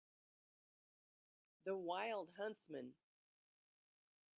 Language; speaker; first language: English; native; English